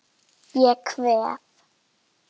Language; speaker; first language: Icelandic; native; Icelandic